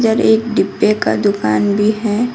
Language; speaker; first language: Hindi; non-native, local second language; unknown